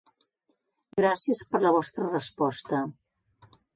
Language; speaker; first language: Catalan; native; Catalan